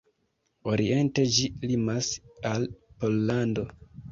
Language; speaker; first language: Esperanto; non-native, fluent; Kinyarwanda